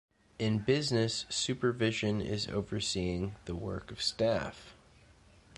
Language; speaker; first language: English; native; English